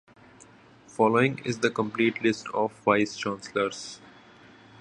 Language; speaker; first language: English; non-native, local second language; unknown